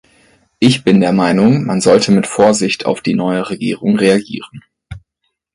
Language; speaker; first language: German; native; German